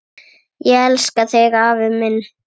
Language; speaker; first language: Icelandic; native; Icelandic